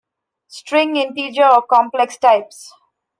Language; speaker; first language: English; non-native, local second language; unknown